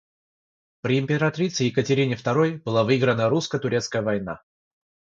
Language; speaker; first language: Russian; non-native, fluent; Georgian